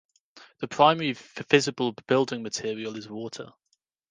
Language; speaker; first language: English; native; English